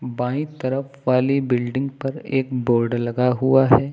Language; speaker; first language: Hindi; native; Hindi